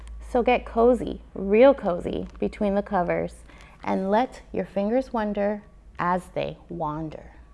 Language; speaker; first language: English; native; English